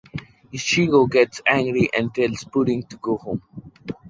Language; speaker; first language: English; non-native, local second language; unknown